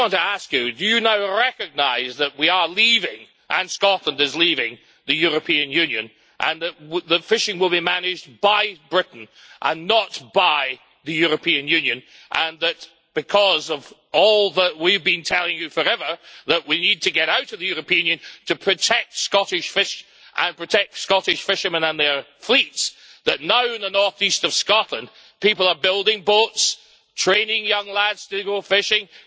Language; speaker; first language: English; native; English